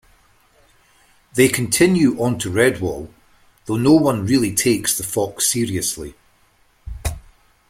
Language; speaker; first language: English; native; English